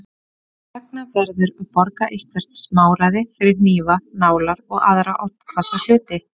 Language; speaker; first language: Icelandic; native; Icelandic